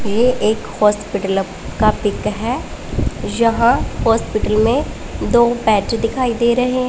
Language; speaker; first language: Hindi; non-native, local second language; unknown